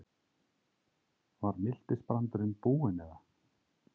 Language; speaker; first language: Icelandic; native; Icelandic